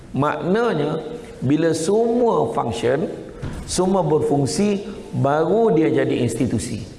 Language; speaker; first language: Malay; native; Malay